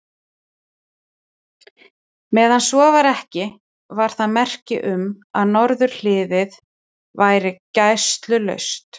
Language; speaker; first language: Icelandic; native; Icelandic